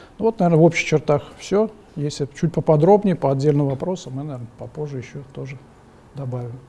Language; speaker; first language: Russian; native; Russian